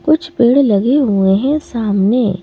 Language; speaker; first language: Hindi; native; Hindi